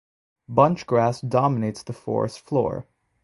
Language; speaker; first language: English; native; English